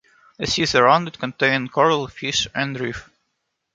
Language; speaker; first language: English; non-native, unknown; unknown